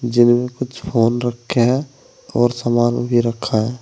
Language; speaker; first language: Hindi; native; Hindi